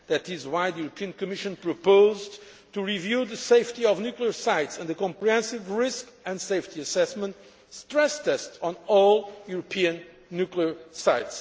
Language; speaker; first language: English; non-native, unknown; Portuguese